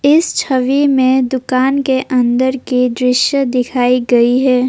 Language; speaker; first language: Hindi; non-native, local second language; Assamese